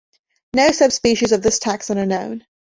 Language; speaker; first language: English; native; English